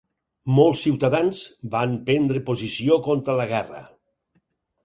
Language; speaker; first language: Catalan; native; Catalan